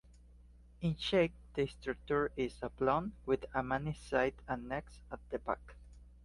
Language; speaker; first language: English; non-native, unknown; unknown